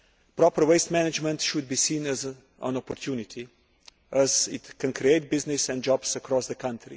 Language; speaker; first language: English; non-native, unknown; Slovenian